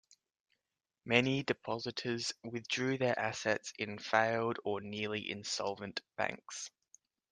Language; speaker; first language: English; native; English